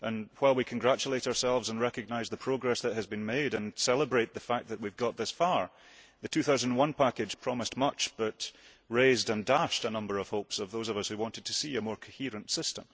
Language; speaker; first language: English; early bilingual, heritage; English